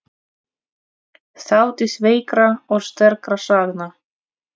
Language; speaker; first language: Icelandic; non-native, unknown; Russian